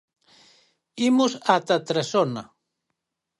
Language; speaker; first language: Galician; native; Galician